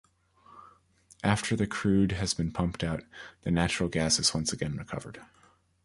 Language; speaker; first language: English; native; English